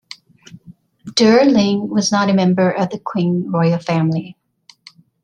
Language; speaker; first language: English; native; English